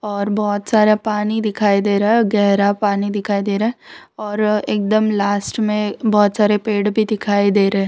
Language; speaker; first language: Hindi; non-native, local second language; Gujarati